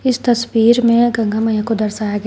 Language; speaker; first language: Hindi; native; Hindi